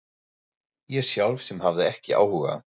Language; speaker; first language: Icelandic; non-native, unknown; German